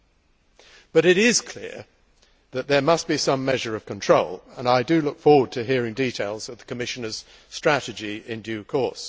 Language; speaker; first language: English; native; English